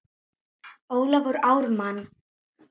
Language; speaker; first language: Icelandic; native; Icelandic